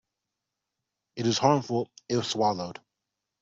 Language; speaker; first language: English; non-native, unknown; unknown